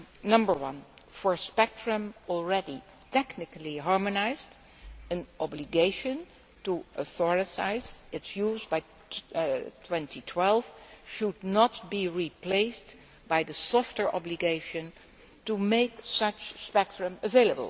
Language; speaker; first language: English; non-native, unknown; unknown